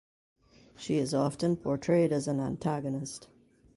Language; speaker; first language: English; native; English